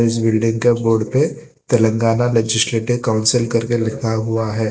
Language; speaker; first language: Hindi; non-native, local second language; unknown